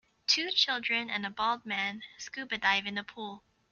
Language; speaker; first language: English; native; English